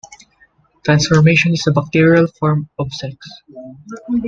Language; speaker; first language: English; non-native, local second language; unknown